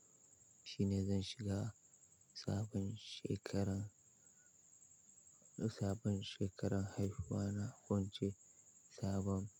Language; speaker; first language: Hausa; native; Hausa